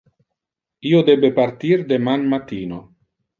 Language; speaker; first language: Interlingua; non-native, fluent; Italian